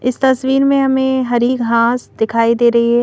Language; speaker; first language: Hindi; native; Hindi